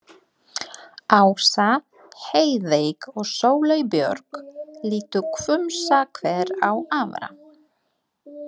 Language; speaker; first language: Icelandic; non-native, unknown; Polish